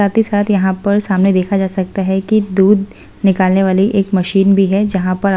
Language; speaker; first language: Hindi; native; Hindi